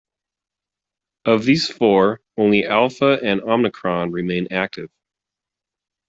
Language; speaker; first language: English; native; English